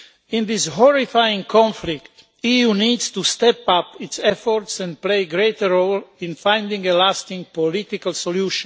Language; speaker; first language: English; non-native, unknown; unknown